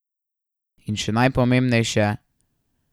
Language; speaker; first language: Slovenian; native; Slovenian